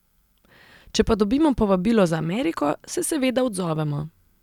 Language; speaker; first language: Slovenian; non-native, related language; Serbian